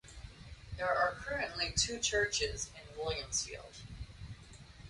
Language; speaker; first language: English; native; English